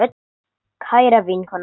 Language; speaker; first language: Icelandic; non-native, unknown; English